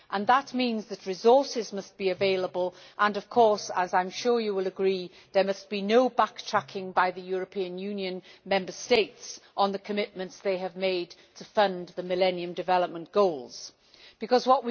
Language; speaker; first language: English; native; English